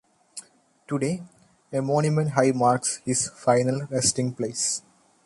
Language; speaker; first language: English; non-native, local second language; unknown